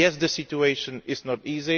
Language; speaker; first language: English; non-native, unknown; Greek